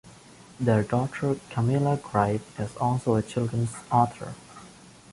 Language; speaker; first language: English; non-native, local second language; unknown